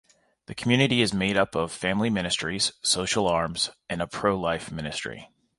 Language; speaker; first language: English; native; English